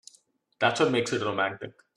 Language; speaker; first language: English; non-native, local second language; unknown